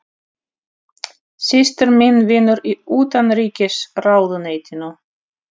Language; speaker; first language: Icelandic; non-native, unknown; Russian